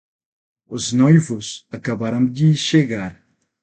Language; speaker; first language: Portuguese; non-native, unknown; Spanish